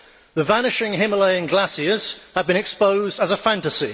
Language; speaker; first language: English; native; English